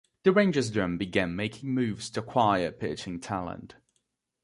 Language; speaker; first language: English; native; English